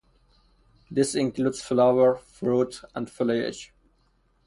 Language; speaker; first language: English; non-native, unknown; Persian